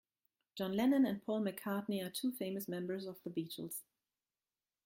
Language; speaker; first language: English; non-native, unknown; German